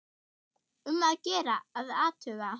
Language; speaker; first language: Icelandic; non-native, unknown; German